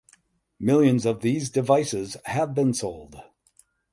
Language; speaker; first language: English; native; English